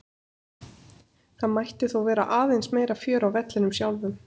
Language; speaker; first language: Icelandic; native; Icelandic